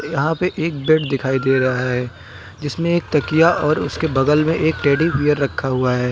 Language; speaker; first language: Hindi; native; Hindi